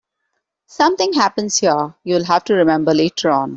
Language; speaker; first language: English; non-native, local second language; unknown